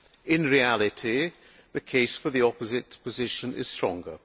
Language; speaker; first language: English; non-native, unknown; Hungarian